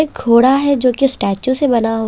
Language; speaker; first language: Hindi; native; Hindi